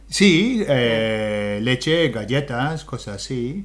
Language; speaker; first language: Spanish; non-native, fluent; English